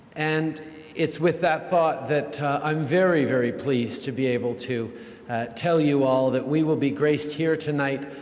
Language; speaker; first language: English; native; English